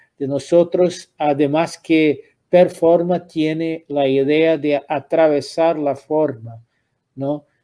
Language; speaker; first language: Spanish; non-native, related language; Portuguese